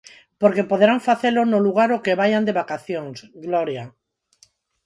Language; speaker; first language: Galician; non-native, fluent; Spanish